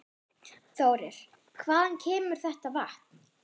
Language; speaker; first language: Icelandic; non-native, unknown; German